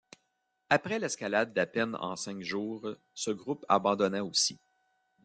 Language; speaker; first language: French; native; French